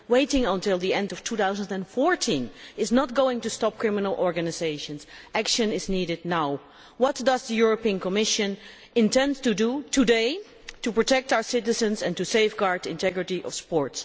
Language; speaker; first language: English; non-native, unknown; Dutch